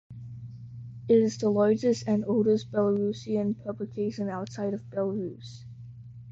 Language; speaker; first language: English; native; English